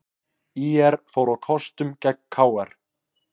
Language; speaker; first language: Icelandic; native; Icelandic